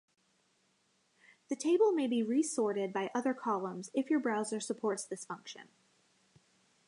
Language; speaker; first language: English; native; English